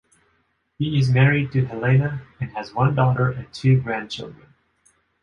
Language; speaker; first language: English; non-native, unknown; Japanese